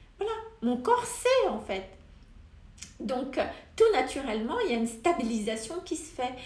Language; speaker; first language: French; non-native, local second language; Malagasy